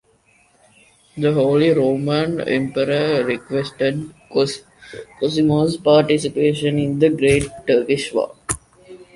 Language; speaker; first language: English; non-native, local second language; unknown